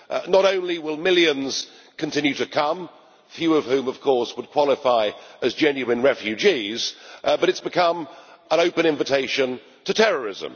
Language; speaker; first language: English; native; English